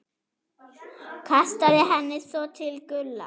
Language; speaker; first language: Icelandic; non-native, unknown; German